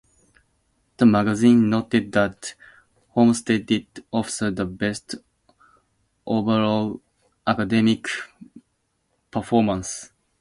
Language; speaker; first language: English; native; English